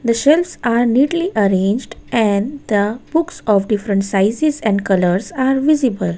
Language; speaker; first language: English; non-native, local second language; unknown